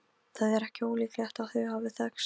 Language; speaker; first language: Icelandic; non-native, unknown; Polish